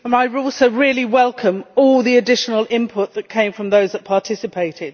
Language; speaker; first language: English; native; English